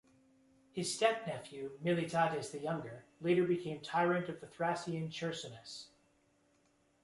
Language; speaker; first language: English; native; English